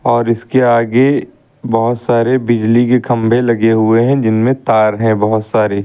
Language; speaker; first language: Hindi; native; Hindi